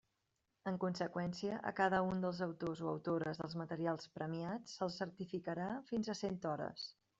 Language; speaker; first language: Catalan; native; Catalan